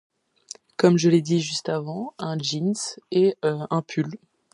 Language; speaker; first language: French; native; French